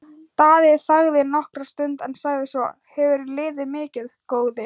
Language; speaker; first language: Icelandic; non-native, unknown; Thai